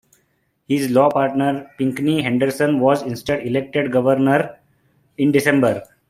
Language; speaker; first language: English; non-native, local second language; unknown